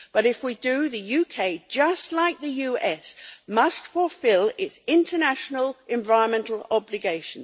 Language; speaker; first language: English; native; English